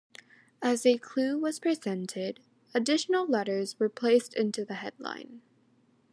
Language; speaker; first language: English; native; English